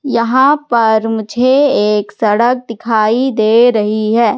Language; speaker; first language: Hindi; native; Hindi